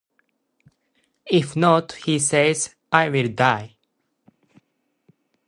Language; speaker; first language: English; non-native, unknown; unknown